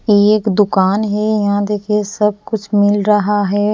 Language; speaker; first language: Hindi; non-native, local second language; Bhojpuri